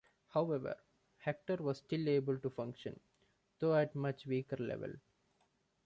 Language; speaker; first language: English; non-native, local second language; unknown